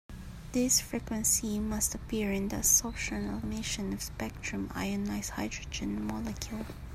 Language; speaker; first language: English; non-native, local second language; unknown